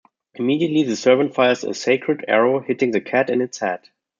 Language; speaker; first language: English; non-native, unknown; German